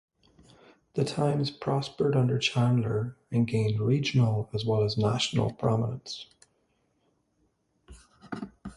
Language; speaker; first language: English; native; English